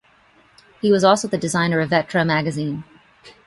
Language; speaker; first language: English; native; English